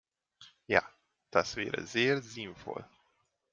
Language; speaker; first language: German; non-native, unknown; Hungarian